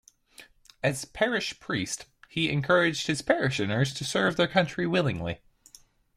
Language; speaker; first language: English; native; English